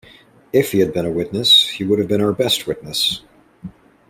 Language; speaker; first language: English; native; English